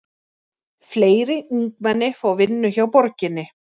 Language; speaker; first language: Icelandic; native; Icelandic